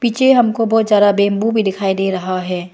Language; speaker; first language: Hindi; non-native, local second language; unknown